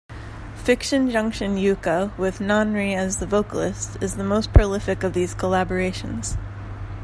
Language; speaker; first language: English; native; English